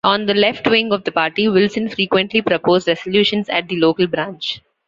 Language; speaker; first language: English; non-native, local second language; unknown